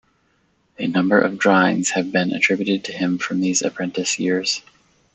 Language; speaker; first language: English; native; English